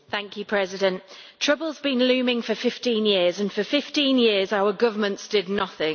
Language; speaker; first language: English; native; English